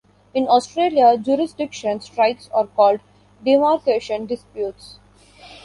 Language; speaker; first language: English; non-native, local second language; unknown